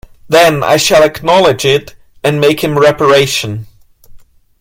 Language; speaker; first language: English; non-native, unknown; German